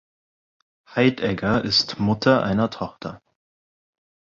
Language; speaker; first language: German; non-native, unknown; English